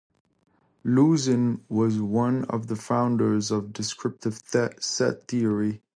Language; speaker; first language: English; non-native, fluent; French